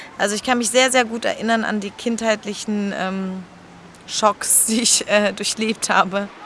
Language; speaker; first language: German; early bilingual, other home language; Spanish